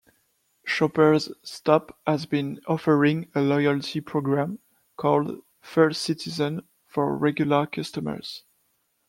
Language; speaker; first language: English; non-native, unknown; French